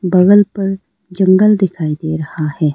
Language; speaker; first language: Hindi; non-native, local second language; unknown